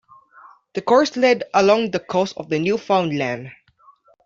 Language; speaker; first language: English; non-native, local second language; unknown